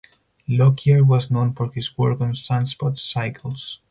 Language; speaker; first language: English; non-native, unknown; Spanish